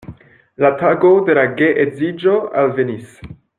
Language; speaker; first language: Esperanto; non-native, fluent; French